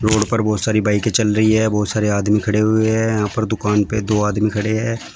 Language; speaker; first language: Hindi; native; Hindi